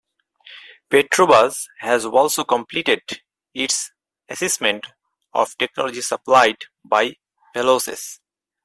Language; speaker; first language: English; non-native, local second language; Bangla